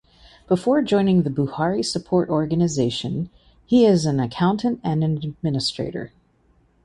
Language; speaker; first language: English; native; English